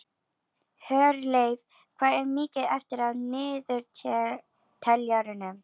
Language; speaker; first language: Icelandic; native; Icelandic